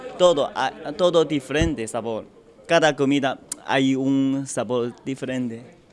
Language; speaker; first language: Spanish; non-native, learner; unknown